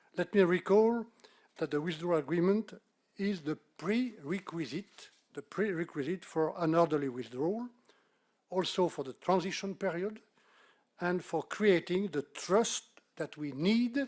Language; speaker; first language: English; non-native, fluent; French